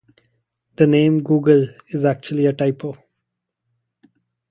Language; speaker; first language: English; non-native, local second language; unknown